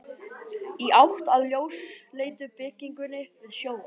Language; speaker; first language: Icelandic; native; Icelandic